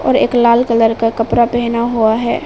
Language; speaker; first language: Hindi; non-native, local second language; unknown